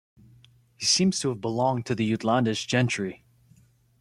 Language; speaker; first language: English; native; English